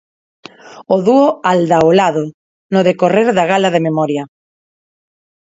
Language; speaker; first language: Galician; non-native, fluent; Spanish